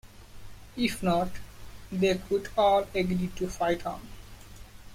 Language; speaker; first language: English; non-native, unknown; Bangla